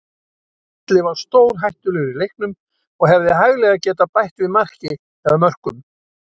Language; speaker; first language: Icelandic; native; Icelandic